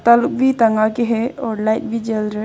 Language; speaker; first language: Hindi; non-native, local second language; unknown